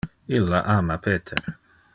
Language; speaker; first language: Interlingua; non-native, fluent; Dutch